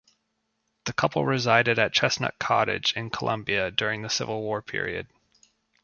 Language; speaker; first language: English; native; English